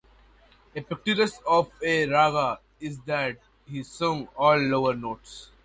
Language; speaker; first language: English; non-native, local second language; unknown